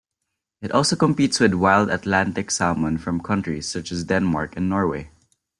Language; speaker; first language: English; non-native, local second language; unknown